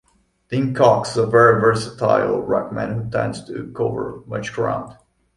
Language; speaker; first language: English; non-native, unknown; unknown